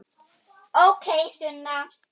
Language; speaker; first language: Icelandic; non-native, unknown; German